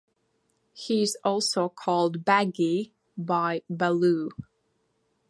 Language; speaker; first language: English; non-native, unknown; Latvian